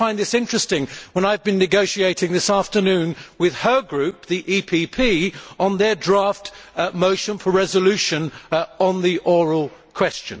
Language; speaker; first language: English; native; English